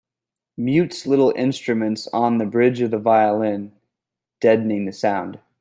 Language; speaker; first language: English; native; English